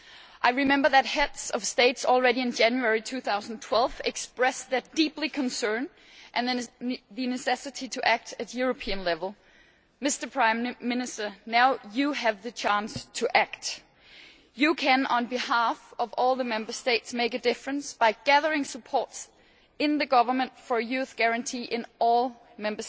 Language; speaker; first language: English; non-native, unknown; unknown